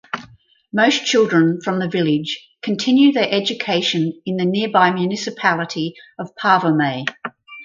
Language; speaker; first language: English; native; English